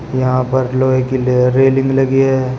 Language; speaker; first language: Hindi; native; Hindi